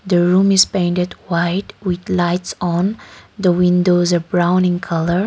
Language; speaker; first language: English; non-native, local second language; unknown